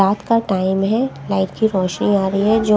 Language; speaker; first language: Hindi; non-native, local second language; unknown